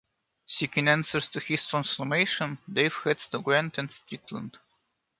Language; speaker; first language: English; non-native, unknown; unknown